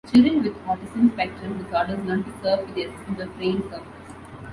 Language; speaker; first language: English; non-native, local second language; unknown